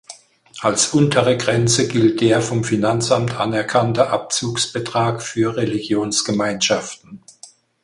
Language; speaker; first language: German; native; German